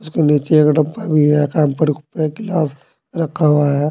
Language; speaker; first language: Hindi; native; Hindi